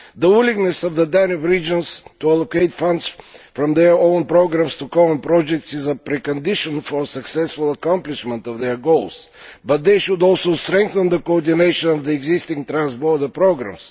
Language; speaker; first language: English; non-native, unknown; Bulgarian